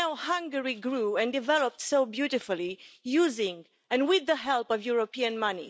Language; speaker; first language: English; non-native, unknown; Romanian